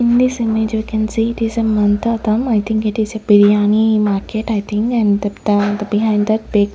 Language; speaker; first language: English; non-native, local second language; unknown